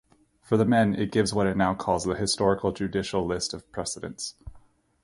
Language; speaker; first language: English; native; English